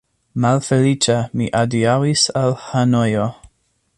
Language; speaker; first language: Esperanto; non-native, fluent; English